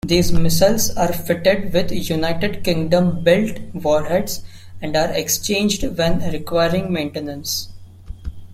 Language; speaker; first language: English; non-native, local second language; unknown